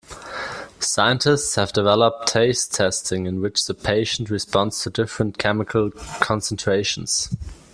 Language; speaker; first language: English; non-native, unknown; German